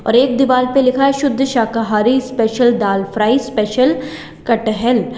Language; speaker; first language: Hindi; native; Hindi